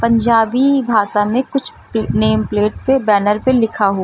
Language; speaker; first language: Hindi; native; Hindi